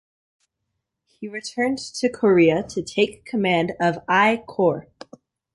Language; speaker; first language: English; native; English